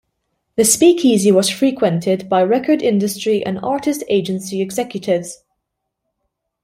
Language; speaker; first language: English; non-native, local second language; Maltese